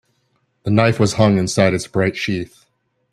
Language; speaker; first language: English; native; English